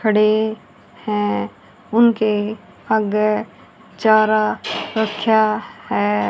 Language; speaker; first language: Hindi; native; Hindi